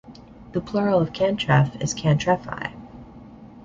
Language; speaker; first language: English; native; English